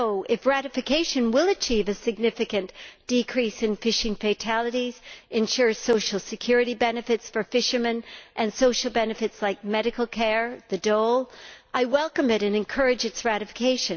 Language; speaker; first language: English; native; English